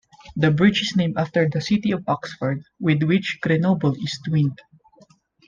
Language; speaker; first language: English; non-native, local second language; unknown